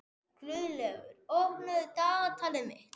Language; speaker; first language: Icelandic; non-native, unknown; Spanish